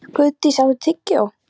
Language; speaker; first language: Icelandic; non-native, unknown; Polish